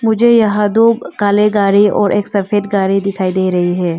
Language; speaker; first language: Hindi; non-native, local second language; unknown